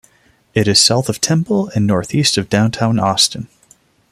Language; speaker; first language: English; non-native, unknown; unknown